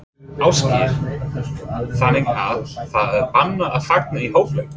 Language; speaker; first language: Icelandic; non-native, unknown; English